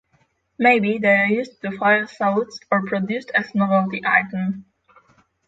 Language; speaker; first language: English; non-native, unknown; Polish